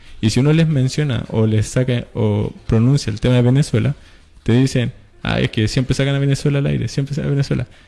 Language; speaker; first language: Spanish; native; Spanish